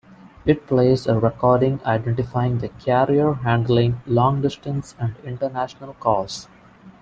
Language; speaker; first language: English; non-native, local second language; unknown